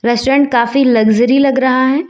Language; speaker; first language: Hindi; native; Hindi